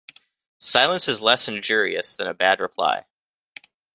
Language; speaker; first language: English; native; English